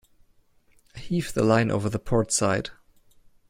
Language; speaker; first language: English; non-native, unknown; German